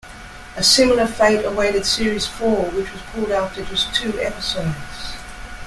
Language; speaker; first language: English; native; English